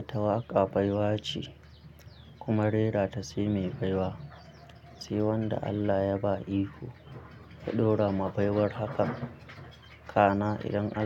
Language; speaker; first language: Hausa; non-native, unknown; Akan